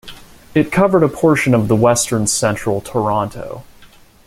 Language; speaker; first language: English; native; English